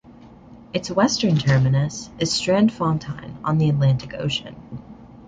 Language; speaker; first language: English; native; English